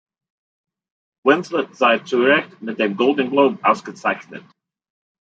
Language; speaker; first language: German; non-native, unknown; English